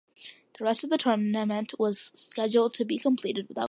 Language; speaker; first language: English; early bilingual, other home language; Malayalam